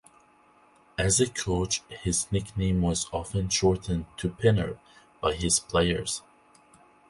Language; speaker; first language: English; non-native, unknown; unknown